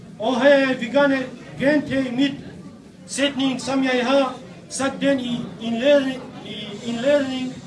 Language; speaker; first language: Danish; non-native, learner; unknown